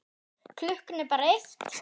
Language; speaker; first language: Icelandic; non-native, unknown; German